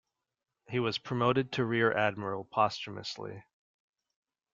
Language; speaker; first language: English; native; English